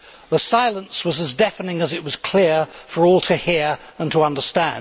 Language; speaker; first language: English; native; English